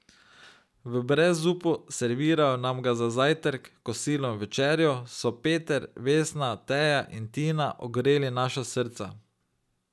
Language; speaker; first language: Slovenian; native; Slovenian